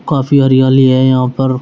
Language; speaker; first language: Hindi; native; Hindi